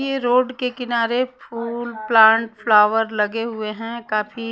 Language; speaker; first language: Hindi; non-native, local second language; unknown